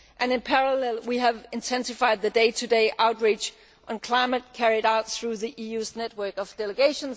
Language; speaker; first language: English; non-native, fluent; Danish